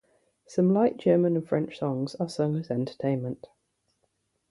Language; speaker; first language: English; native; English